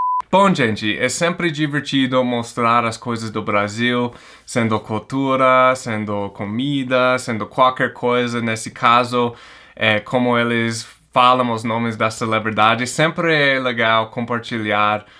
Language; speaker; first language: Portuguese; non-native, fluent; English